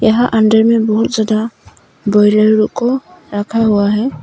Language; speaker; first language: Hindi; non-native, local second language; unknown